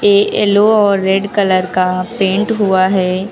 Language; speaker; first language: Hindi; native; Hindi